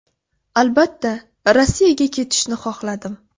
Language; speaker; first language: Uzbek; native; Uzbek